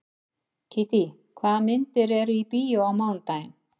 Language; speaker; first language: Icelandic; native; Icelandic